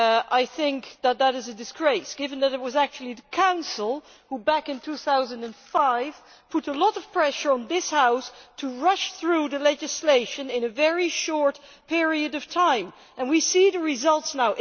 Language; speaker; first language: English; non-native, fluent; Dutch